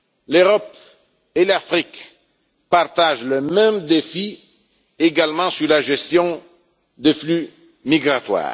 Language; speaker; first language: French; non-native, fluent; Italian